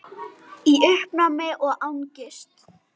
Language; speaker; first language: Icelandic; native; Icelandic